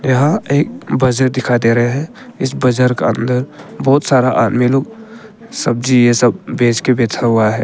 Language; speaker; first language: Hindi; early bilingual, other home language; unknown